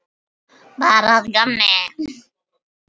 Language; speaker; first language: Icelandic; non-native, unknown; Filipino